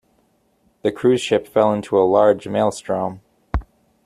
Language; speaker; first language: English; native; English